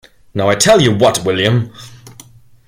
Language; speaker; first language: English; non-native, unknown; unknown